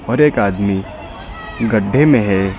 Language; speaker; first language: Hindi; native; Hindi